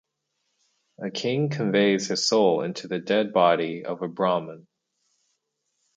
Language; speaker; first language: English; native; English